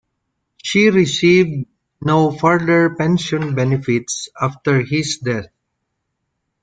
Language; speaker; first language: English; non-native, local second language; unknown